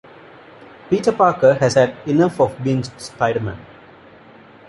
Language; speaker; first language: English; non-native, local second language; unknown